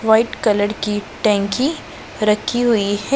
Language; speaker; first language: Hindi; non-native, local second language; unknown